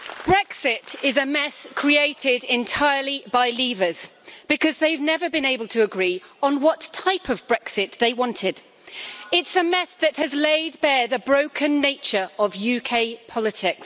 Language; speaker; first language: English; native; English